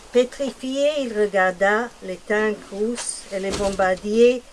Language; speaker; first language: French; non-native, fluent; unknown